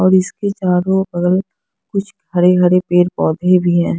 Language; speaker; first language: Hindi; non-native, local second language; Punjabi